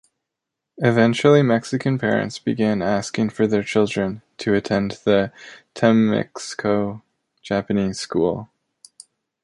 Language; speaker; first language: English; native; English